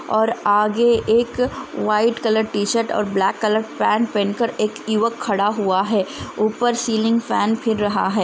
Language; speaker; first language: Hindi; non-native, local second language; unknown